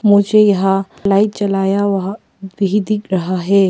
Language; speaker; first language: Hindi; non-native, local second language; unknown